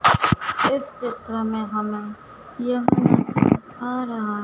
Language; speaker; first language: Hindi; native; Hindi